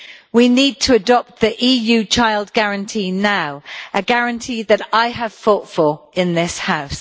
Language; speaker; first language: English; native; English